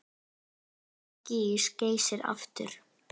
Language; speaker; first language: Icelandic; native; Icelandic